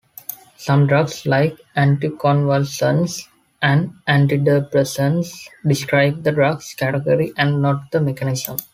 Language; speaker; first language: English; non-native, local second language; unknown